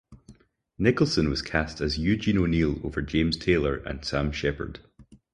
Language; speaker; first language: English; native; English